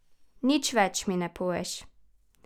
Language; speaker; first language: Slovenian; native; Slovenian